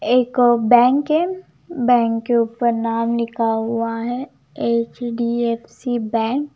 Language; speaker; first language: Hindi; non-native, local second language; Punjabi